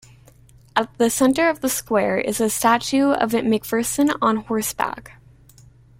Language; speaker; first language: English; native; English